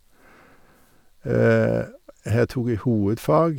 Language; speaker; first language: Norwegian; native; Norwegian